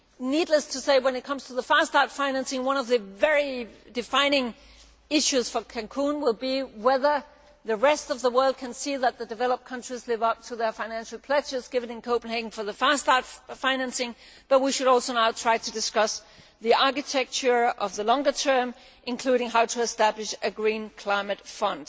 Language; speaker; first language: English; non-native, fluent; Danish